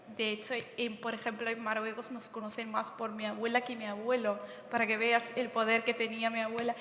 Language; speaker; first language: Spanish; early bilingual, other home language; Berber languages